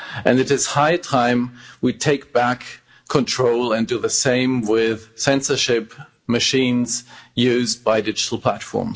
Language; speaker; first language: English; non-native, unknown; German